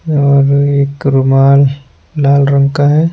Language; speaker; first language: Hindi; non-native, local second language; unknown